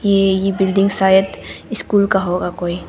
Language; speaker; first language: Hindi; non-native, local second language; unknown